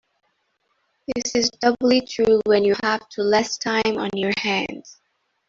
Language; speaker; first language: English; non-native, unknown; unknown